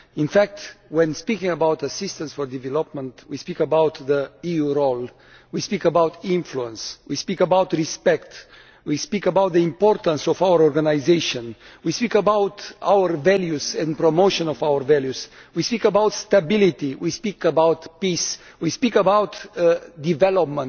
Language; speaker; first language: English; non-native, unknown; Romanian